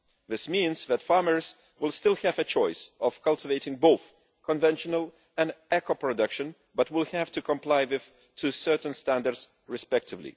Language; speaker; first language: English; non-native, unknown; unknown